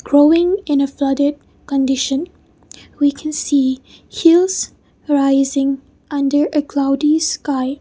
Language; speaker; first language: English; non-native, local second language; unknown